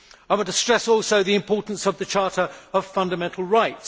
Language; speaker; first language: English; native; English